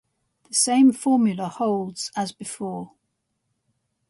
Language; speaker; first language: English; native; English